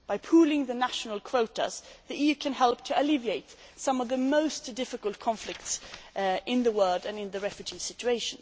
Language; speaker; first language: English; non-native, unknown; Swedish